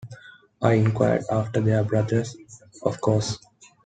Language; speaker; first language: English; non-native, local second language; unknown